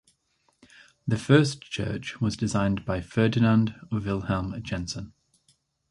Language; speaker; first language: English; native; English